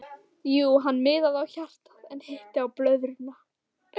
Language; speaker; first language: Icelandic; native; Icelandic